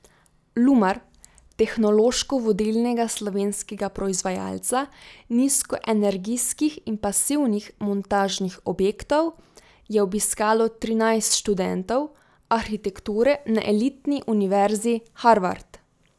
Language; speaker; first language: Slovenian; native; Slovenian